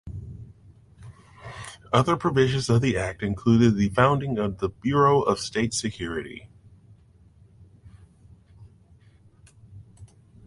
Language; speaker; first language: English; native; English